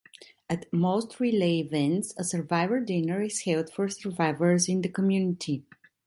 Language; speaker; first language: English; non-native, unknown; Italian